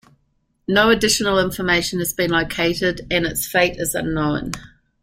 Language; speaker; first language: English; native; English